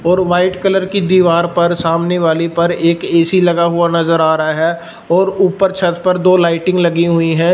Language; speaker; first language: Hindi; non-native, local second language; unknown